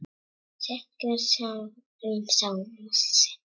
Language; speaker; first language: Icelandic; non-native, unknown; Czech